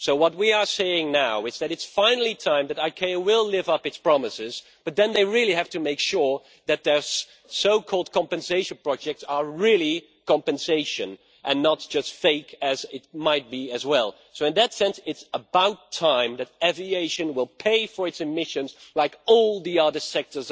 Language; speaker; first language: English; non-native, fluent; Dutch